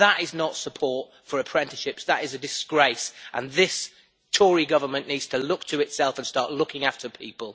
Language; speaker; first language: English; native; English